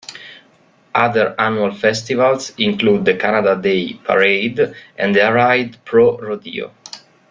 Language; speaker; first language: English; non-native, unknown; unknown